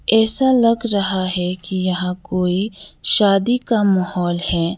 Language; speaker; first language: Hindi; non-native, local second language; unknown